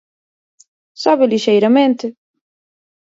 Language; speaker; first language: Galician; native; Galician